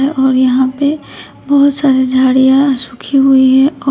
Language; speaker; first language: Hindi; native; Hindi